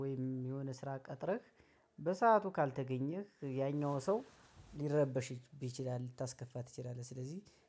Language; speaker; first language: Amharic; native; Amharic